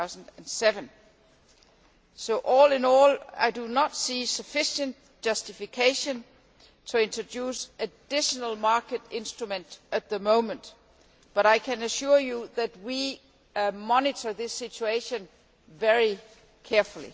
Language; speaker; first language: English; non-native, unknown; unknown